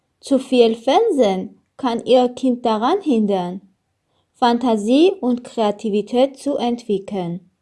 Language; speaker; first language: German; non-native, learner; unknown